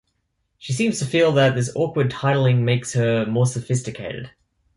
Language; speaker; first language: English; native; English